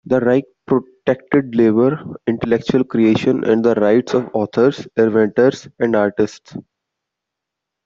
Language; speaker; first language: English; non-native, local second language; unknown